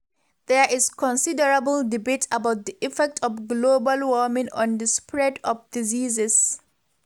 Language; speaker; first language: English; non-native, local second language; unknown